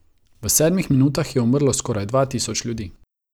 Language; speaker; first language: Slovenian; non-native, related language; Croatian